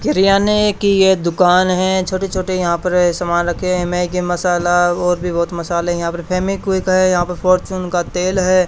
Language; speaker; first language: Hindi; native; Hindi